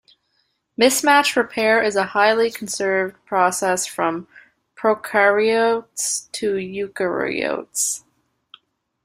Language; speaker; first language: English; native; English